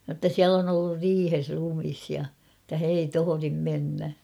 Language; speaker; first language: Finnish; native; Finnish